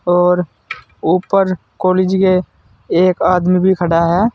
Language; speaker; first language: Hindi; native; Hindi